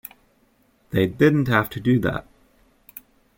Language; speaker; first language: English; native; English